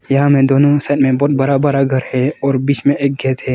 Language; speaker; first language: Hindi; early bilingual, other home language; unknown